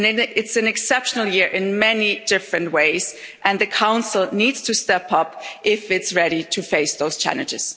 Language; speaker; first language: English; non-native, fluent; German